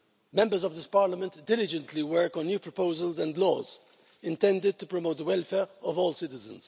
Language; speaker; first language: English; non-native, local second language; Maltese